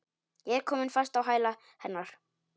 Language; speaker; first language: Icelandic; non-native, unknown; Polish